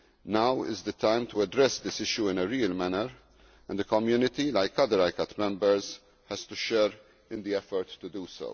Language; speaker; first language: English; non-native, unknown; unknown